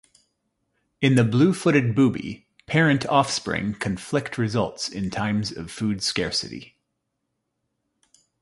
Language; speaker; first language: English; native; English